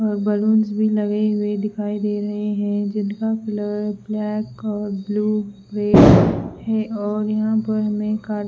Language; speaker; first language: Hindi; non-native, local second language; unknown